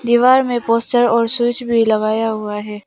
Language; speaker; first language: Hindi; non-native, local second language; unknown